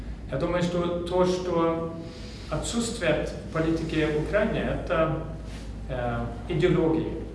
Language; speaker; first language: Russian; non-native, fluent; Swedish